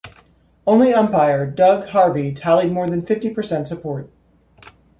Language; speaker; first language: English; native; English